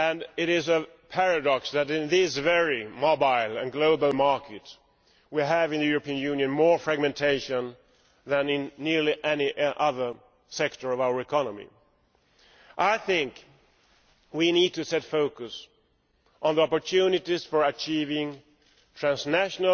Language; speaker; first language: English; non-native, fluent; Swedish